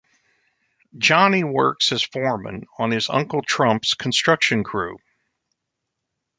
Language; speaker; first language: English; native; English